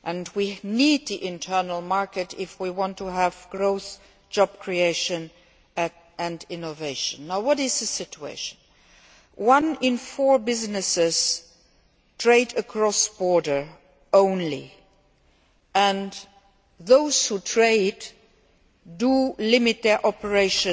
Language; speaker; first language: English; non-native, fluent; Luxembourgish